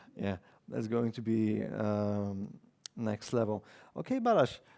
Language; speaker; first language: English; non-native, fluent; Bulgarian